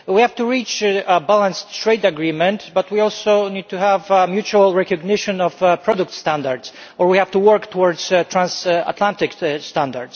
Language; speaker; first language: English; non-native, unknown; Polish